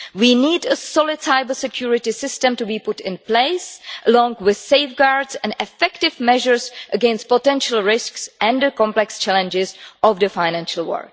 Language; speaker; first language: English; non-native, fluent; Czech